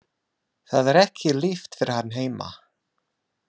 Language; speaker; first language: Icelandic; non-native, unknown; English